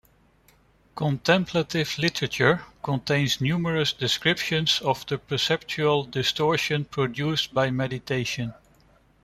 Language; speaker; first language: English; non-native, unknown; Dutch